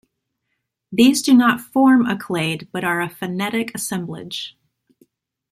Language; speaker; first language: English; native; English